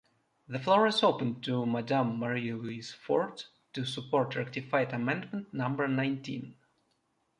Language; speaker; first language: English; non-native, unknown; Russian